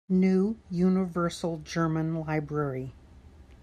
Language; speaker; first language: English; native; English